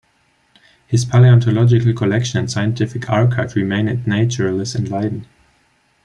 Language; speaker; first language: English; non-native, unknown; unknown